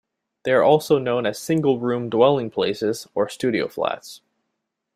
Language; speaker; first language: English; native; English